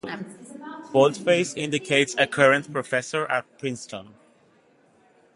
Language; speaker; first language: English; non-native, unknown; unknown